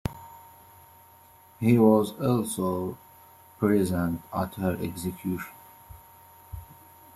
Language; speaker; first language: English; native; English